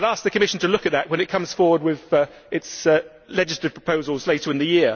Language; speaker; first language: English; native; English